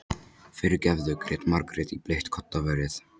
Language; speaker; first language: Icelandic; non-native, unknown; Polish